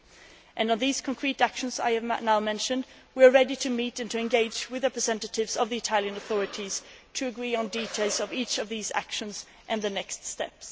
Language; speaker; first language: English; non-native, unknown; Swedish